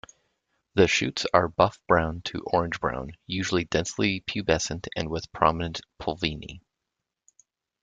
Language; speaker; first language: English; native; English